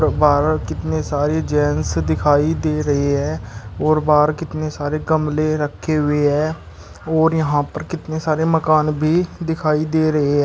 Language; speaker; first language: Hindi; native; Hindi